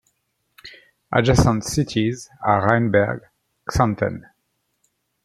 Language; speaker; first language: English; native; English